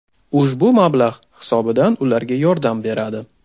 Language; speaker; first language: Uzbek; non-native, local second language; Russian